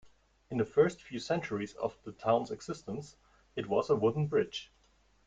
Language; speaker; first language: English; non-native, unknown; German